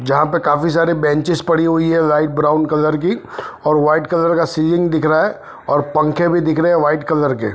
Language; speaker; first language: Hindi; non-native, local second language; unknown